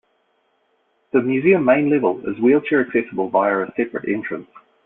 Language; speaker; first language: English; native; English